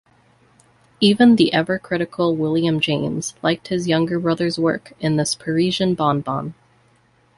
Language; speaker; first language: English; native; English